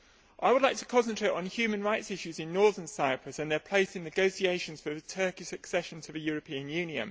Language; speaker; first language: English; native; English